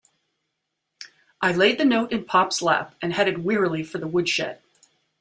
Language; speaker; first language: English; native; English